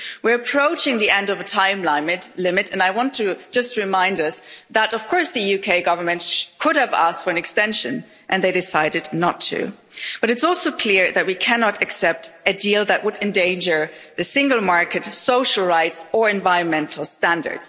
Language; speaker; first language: English; non-native, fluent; German